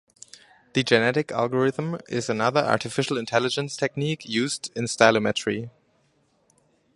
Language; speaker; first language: English; non-native, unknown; German